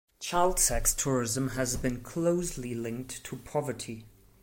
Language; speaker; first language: English; non-native, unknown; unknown